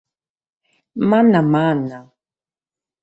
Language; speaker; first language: Sardinian; native; Sardinian